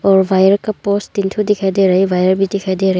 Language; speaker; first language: Hindi; non-native, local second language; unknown